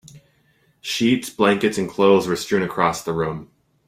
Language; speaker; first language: English; native; English